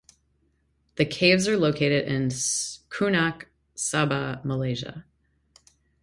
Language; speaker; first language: English; native; English